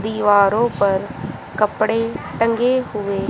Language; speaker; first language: Hindi; native; Hindi